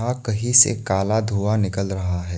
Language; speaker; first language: Hindi; non-native, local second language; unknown